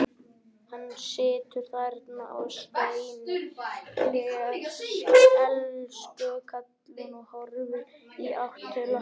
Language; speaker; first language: Icelandic; native; Icelandic